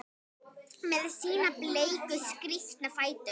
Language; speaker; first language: Icelandic; native; Icelandic